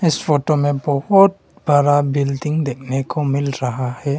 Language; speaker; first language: Hindi; non-native, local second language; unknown